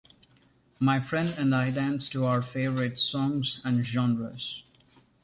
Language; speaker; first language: English; non-native, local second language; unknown